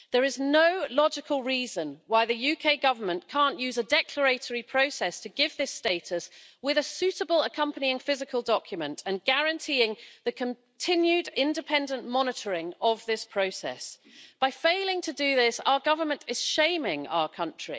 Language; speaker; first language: English; native; English